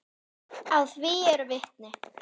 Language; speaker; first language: Icelandic; non-native, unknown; German